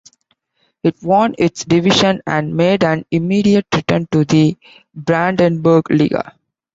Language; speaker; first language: English; non-native, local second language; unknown